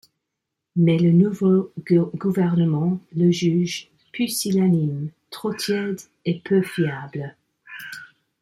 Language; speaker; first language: French; non-native, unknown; English